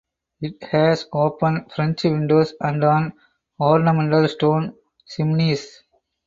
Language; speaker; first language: English; non-native, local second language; Tamil